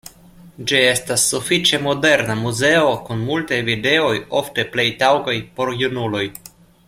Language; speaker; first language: Esperanto; non-native, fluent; Russian